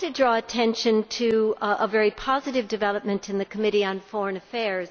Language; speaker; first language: English; native; English